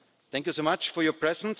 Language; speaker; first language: English; non-native, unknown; German